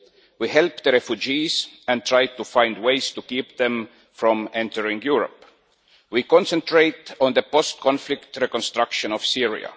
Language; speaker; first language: English; non-native, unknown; Estonian